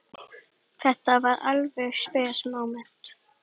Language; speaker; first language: Icelandic; native; Icelandic